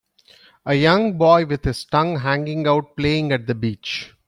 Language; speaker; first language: English; non-native, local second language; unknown